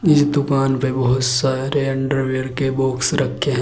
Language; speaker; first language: Hindi; native; Hindi